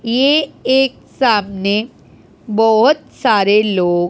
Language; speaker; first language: Hindi; non-native, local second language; Punjabi